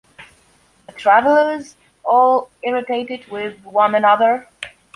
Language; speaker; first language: English; non-native, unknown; Polish